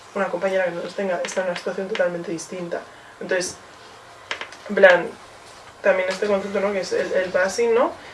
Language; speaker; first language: Spanish; early bilingual, other home language; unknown